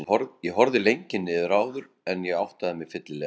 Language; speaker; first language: Icelandic; native; Icelandic